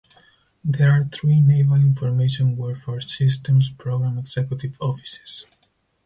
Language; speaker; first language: English; non-native, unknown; Spanish